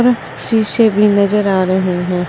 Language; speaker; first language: Hindi; native; Hindi